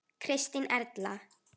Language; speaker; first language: Icelandic; native; Icelandic